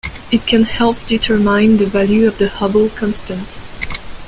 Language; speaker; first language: English; non-native, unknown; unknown